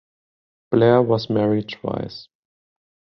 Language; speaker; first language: English; non-native, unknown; German